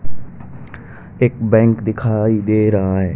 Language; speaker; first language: Hindi; native; Hindi